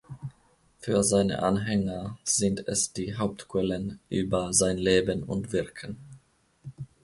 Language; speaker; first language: German; non-native, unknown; Finnish